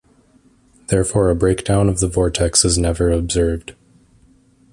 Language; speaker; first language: English; native; English